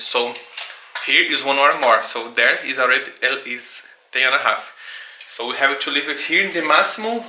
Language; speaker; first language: English; non-native, learner; Portuguese